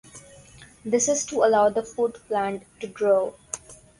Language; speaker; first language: English; non-native, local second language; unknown